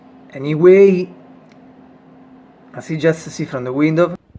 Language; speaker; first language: English; non-native, learner; Italian